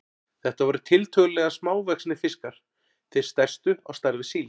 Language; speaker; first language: Icelandic; native; Icelandic